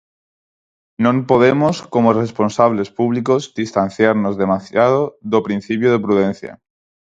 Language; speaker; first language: Galician; non-native, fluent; Spanish